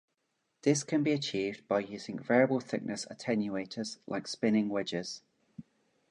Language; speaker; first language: English; native; English